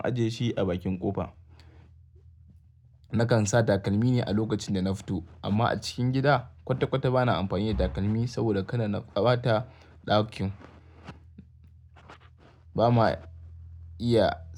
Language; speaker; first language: Hausa; native; Hausa